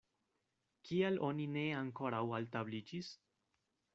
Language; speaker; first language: Esperanto; non-native, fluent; Spanish